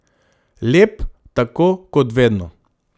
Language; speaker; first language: Slovenian; non-native, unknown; Macedonian